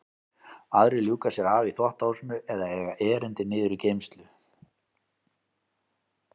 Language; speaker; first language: Icelandic; native; Icelandic